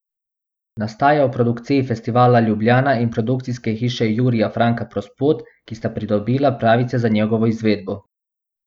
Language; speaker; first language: Slovenian; non-native, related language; Bosnian